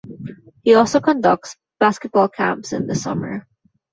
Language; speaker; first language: English; non-native, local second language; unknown